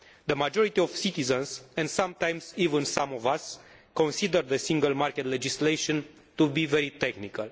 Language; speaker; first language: English; non-native, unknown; Romanian